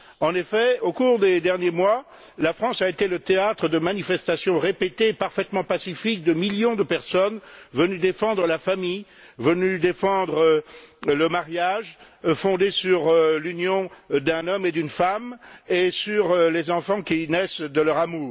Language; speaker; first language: French; native; French